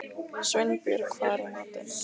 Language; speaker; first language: Icelandic; non-native, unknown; Lithuanian